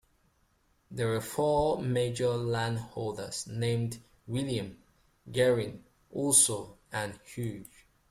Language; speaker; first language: English; native; English